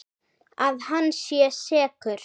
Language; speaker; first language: Icelandic; native; Icelandic